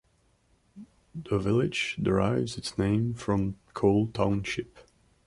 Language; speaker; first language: English; non-native, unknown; Czech